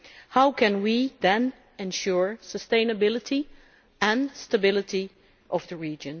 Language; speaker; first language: English; non-native, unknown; Dutch